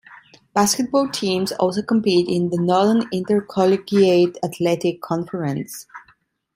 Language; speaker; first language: English; non-native, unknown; Italian